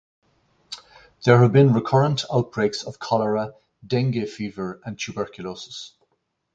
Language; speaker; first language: English; native; English